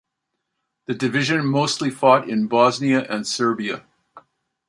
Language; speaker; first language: English; native; English